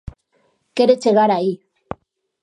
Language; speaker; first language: Galician; native; Galician